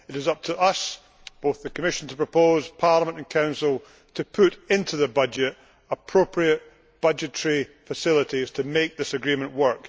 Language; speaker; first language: English; native; English